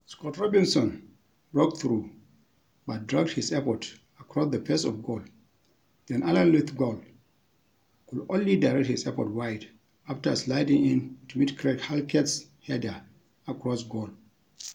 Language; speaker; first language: English; non-native, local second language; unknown